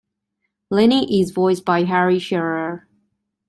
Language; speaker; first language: English; native; English